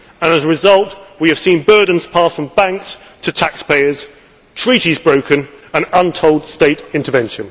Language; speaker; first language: English; native; English